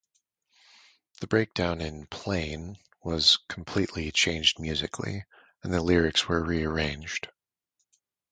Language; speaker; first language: English; native; English